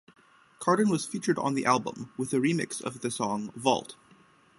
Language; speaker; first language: English; native; English